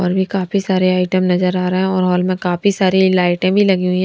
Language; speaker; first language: Hindi; non-native, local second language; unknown